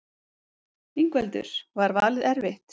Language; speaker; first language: Icelandic; native; Icelandic